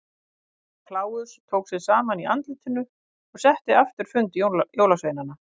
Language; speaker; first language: Icelandic; native; Icelandic